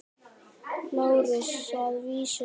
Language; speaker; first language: Icelandic; native; Icelandic